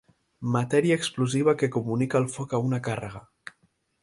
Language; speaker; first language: Catalan; native; Catalan